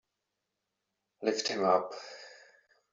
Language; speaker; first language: English; non-native, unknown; Czech